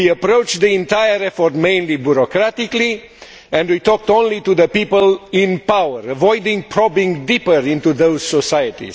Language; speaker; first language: English; non-native, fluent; Romanian